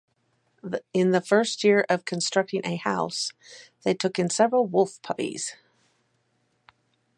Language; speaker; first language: English; native; English